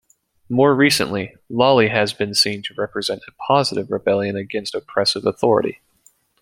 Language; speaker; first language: English; native; English